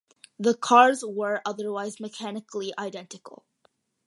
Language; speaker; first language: English; early bilingual, other home language; Malayalam